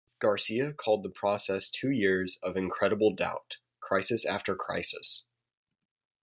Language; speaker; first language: English; native; English